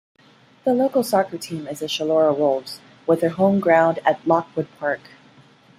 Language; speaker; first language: English; non-native, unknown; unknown